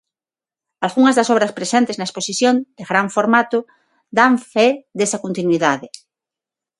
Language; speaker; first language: Galician; non-native, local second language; Spanish